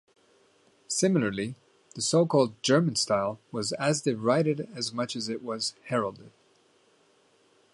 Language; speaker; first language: English; native; English